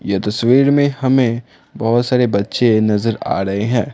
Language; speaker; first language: Hindi; non-native, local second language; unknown